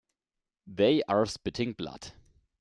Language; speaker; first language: English; non-native, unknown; German